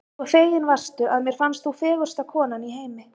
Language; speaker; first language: Icelandic; native; Icelandic